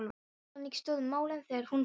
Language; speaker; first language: Icelandic; non-native, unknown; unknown